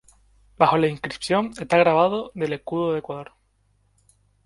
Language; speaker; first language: Spanish; native; Spanish